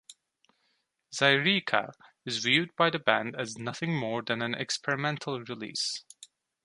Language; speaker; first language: English; non-native, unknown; Turkish